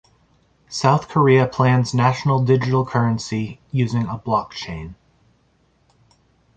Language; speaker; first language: English; native; English